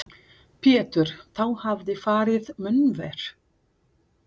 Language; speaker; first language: Icelandic; non-native, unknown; Portuguese